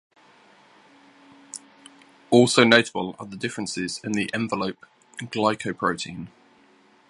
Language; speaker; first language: English; native; English